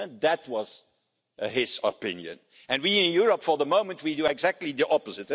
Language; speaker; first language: English; non-native, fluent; Dutch